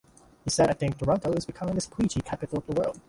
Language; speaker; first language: English; non-native, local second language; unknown